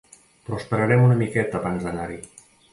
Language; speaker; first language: Catalan; native; Catalan